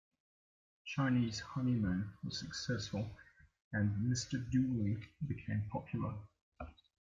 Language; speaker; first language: English; native; English